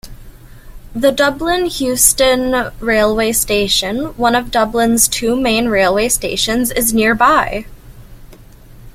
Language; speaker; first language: English; native; English